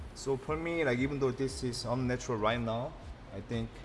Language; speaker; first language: English; non-native, fluent; Korean